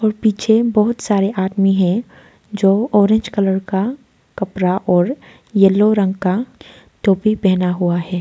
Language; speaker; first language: Hindi; non-native, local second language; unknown